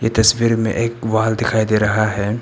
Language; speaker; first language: Hindi; non-native, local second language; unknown